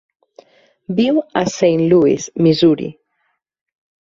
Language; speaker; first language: Catalan; native; Catalan